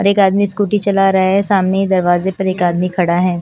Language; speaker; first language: Hindi; non-native, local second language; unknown